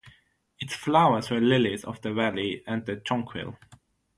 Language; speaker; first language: English; non-native, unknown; German